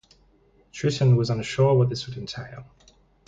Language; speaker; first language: English; native; English